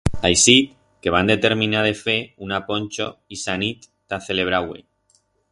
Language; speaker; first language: Aragonese; non-native, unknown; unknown